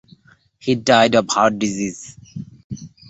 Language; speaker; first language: English; non-native, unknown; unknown